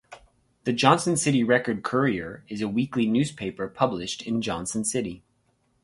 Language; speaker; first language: English; native; English